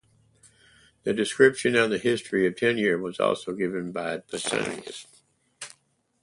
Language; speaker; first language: English; native; English